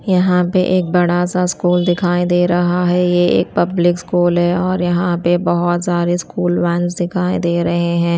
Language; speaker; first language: Hindi; non-native, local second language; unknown